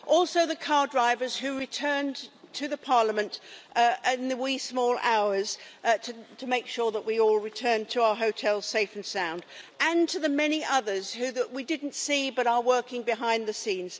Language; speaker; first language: English; native; English